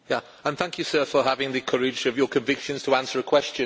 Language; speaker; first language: English; native; English